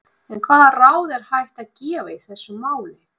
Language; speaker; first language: Icelandic; non-native, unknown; Russian